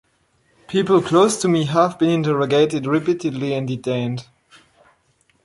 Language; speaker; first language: English; non-native, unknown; French